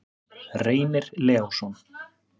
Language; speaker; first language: Icelandic; native; Icelandic